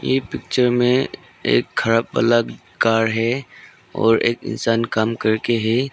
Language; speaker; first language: Hindi; non-native, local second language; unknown